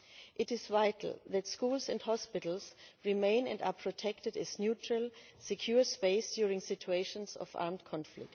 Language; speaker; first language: English; non-native, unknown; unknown